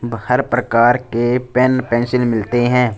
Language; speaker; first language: Hindi; non-native, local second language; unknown